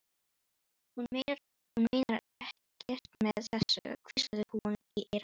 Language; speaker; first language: Icelandic; non-native, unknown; Filipino